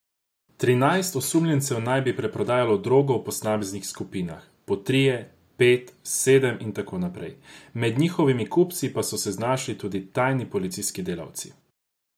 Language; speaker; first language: Slovenian; non-native, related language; Croatian